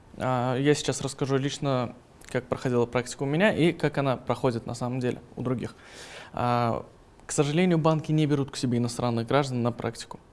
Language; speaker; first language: Russian; non-native, local second language; Uzbek